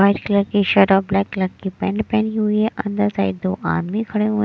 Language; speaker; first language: Hindi; non-native, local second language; Punjabi